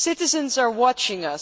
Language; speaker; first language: English; non-native, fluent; Dutch